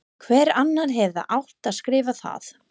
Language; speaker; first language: Icelandic; non-native, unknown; English